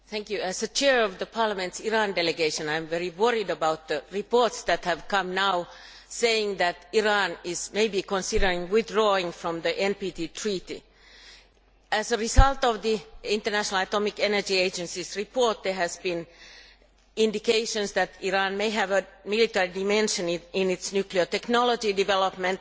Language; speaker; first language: English; non-native, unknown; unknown